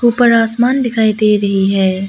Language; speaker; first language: Hindi; non-native, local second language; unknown